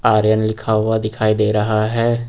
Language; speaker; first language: Hindi; native; Hindi